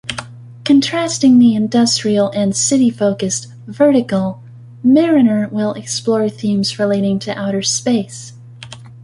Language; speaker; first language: English; native; English